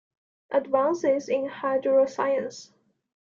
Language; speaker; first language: English; non-native, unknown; Chinese